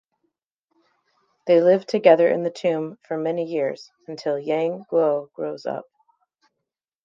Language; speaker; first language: English; native; English